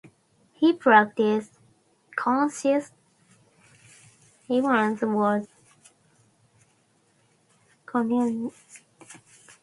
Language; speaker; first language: English; non-native, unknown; Japanese